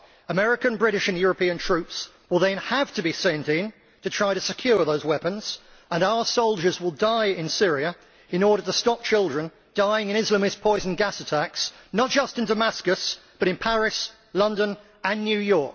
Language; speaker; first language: English; native; English